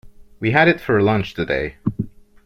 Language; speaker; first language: English; non-native, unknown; French